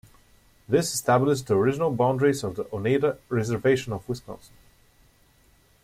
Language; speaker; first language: English; native; English